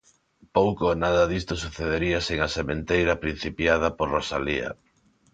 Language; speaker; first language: Galician; non-native, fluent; Spanish